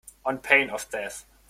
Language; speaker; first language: English; non-native, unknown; German